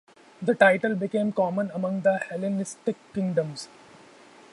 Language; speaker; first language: English; non-native, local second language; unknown